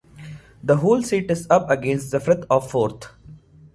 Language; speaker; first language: English; non-native, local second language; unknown